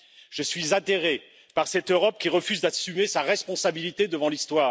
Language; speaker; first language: French; native; French